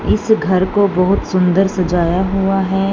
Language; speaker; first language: Hindi; non-native, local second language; Punjabi